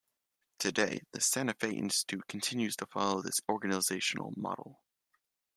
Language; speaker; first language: English; native; English